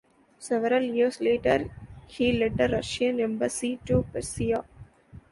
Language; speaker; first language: English; non-native, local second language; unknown